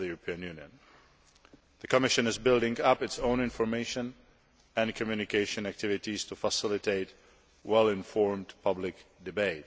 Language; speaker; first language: English; non-native, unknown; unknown